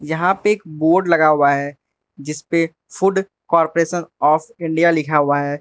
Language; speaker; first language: Hindi; non-native, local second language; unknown